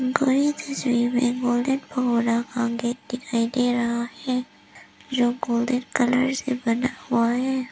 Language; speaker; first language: Hindi; non-native, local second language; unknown